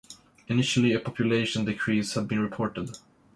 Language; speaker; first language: English; non-native, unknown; Swedish